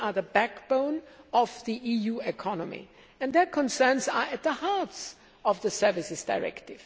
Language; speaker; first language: English; non-native, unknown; German